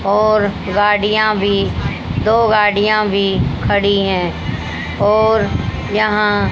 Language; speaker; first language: Hindi; native; Hindi